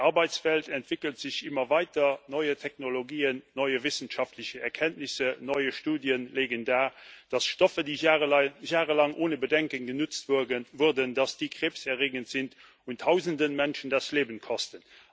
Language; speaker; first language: German; non-native, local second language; Luxembourgish